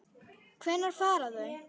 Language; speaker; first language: Icelandic; native; Icelandic